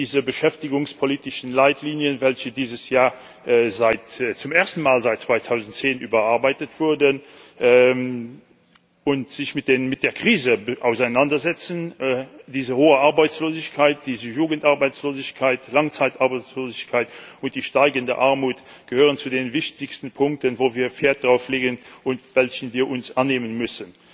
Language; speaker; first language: German; non-native, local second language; Luxembourgish